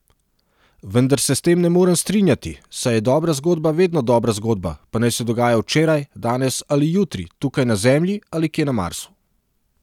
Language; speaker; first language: Slovenian; non-native, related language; Serbian